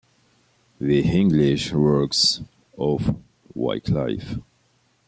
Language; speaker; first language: English; non-native, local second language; French